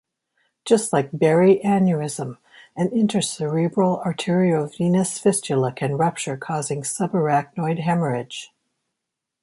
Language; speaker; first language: English; native; English